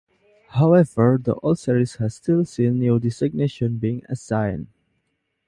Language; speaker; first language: English; non-native, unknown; Indonesian